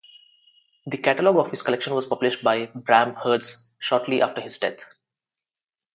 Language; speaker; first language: English; non-native, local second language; Telugu